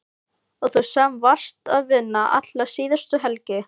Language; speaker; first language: Icelandic; non-native, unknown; Filipino